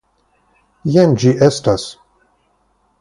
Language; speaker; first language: Esperanto; non-native, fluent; Russian